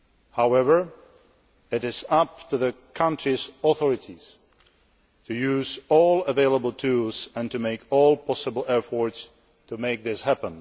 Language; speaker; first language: English; non-native, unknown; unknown